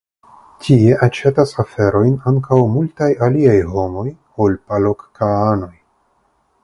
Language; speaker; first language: Esperanto; non-native, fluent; Russian